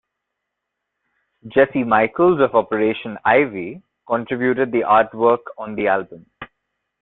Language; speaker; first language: English; non-native, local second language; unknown